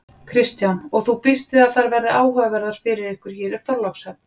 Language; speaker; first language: Icelandic; native; Icelandic